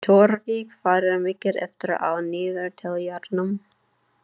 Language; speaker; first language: Icelandic; non-native, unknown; English